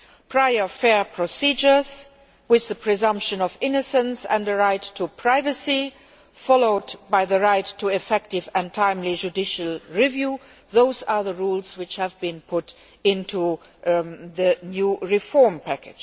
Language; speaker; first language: English; non-native, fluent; Luxembourgish